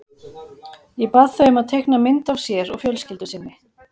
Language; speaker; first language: Icelandic; native; Icelandic